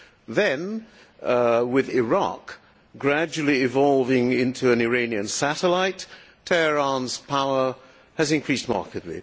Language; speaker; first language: English; non-native, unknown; Hungarian